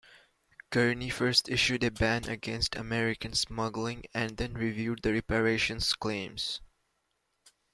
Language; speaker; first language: English; native; English